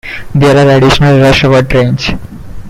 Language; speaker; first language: English; non-native, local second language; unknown